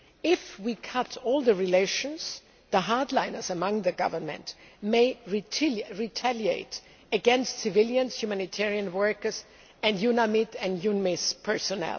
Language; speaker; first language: English; non-native, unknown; German